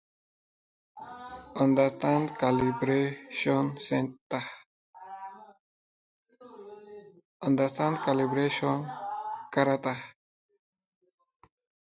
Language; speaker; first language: English; native; English